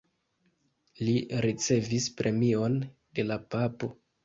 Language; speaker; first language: Esperanto; non-native, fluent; Kinyarwanda